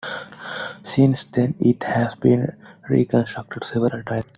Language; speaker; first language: English; non-native, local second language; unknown